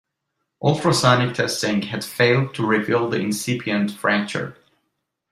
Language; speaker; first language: English; non-native, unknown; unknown